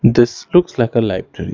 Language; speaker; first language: English; non-native, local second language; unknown